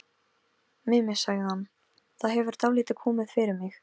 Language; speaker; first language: Icelandic; non-native, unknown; Polish